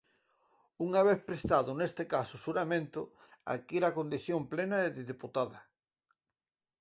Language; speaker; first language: Galician; native; Galician